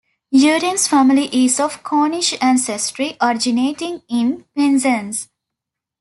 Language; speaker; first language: English; non-native, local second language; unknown